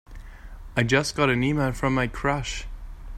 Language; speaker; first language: English; non-native, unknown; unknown